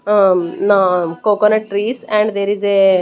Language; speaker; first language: English; non-native, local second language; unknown